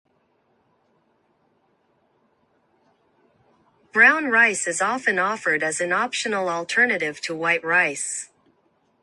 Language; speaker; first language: English; non-native, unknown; Japanese